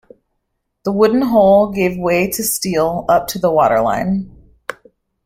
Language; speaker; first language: English; native; English